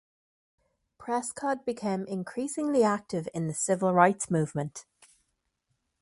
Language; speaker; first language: English; native; English